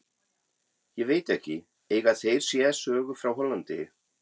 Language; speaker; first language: Icelandic; non-native, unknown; German